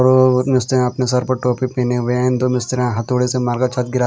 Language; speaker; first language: Hindi; non-native, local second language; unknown